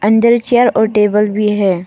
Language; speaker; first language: Hindi; non-native, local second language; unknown